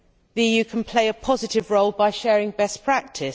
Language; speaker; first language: English; native; English